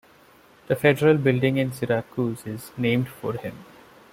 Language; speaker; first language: English; non-native, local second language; Malayalam